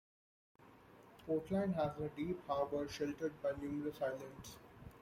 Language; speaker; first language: English; non-native, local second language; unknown